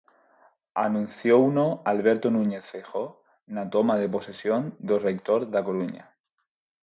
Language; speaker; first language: Galician; non-native, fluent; Spanish